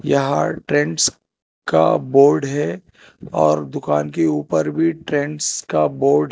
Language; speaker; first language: Hindi; non-native, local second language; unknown